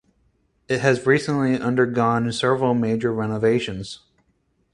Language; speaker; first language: English; native; English